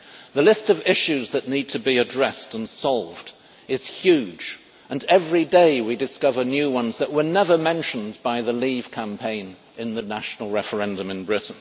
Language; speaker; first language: English; native; English